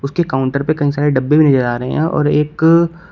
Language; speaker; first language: Hindi; native; Hindi